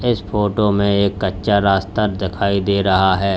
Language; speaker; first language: Hindi; native; Hindi